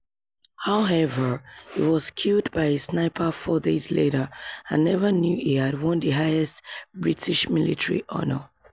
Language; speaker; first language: English; non-native, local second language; Yoruba